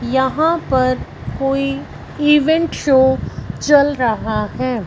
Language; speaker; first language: Hindi; non-native, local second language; Punjabi